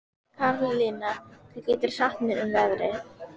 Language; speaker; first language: Icelandic; native; Icelandic